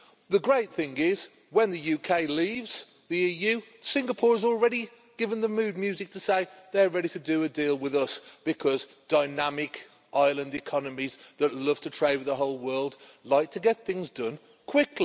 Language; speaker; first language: English; native; English